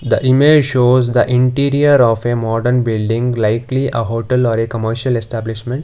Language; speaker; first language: English; non-native, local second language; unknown